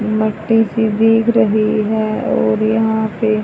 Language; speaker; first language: Hindi; native; Hindi